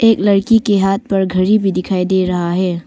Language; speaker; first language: Hindi; early bilingual, other home language; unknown